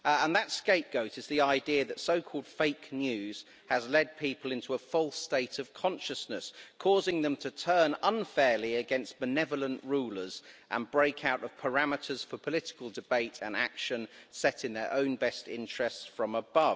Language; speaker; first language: English; native; English